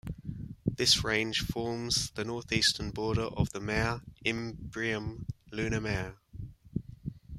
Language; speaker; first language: English; native; English